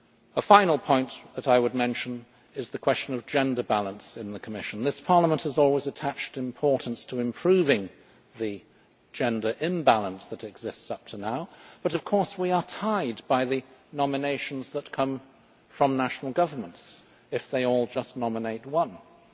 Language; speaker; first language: English; native; English